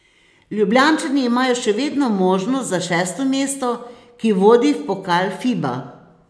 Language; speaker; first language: Slovenian; native; Slovenian